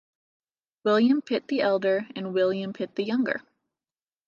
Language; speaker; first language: English; native; English